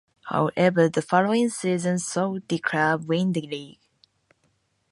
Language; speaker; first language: English; non-native, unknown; Japanese